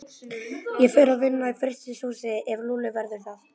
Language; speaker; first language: Icelandic; native; Icelandic